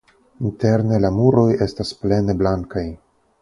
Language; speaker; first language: Esperanto; non-native, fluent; Russian